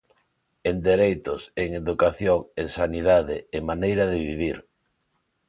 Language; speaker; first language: Galician; non-native, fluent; Spanish